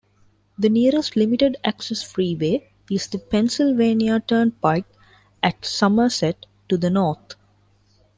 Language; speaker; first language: English; non-native, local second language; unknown